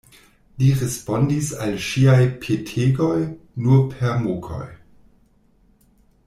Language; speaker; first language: Esperanto; non-native, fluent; German